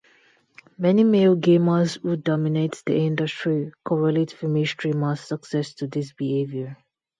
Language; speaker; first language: English; non-native, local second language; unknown